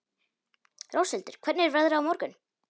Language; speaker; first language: Icelandic; non-native, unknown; Polish